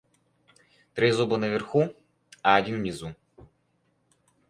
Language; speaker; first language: Russian; native; Russian